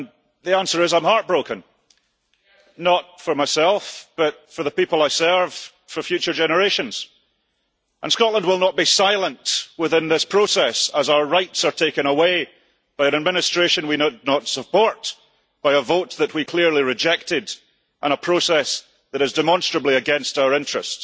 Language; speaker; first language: English; early bilingual, heritage; English